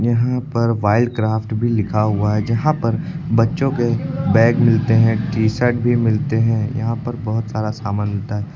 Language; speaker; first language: Hindi; native; Hindi